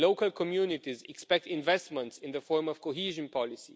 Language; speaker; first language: English; non-native, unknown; Romanian